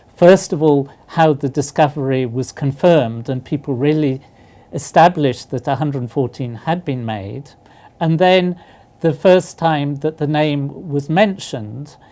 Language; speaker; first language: English; native; English